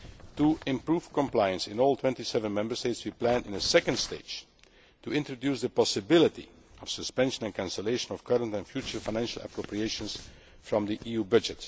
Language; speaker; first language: English; non-native, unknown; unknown